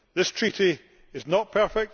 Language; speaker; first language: English; native; English